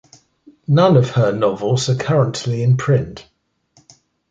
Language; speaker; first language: English; native; English